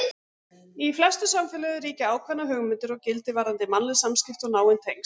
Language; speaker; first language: Icelandic; native; Icelandic